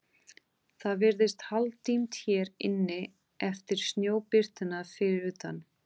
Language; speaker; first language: Icelandic; non-native, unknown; Portuguese